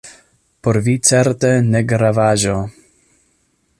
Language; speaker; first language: Esperanto; non-native, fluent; English